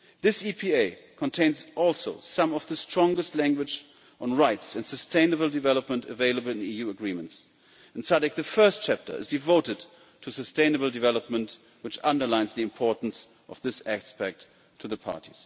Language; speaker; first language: English; non-native, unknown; German